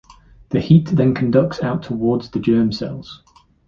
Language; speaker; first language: English; native; English